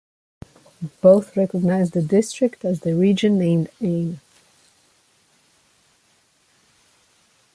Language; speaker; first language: English; native; English